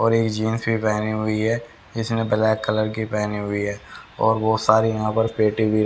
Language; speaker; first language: Hindi; native; Hindi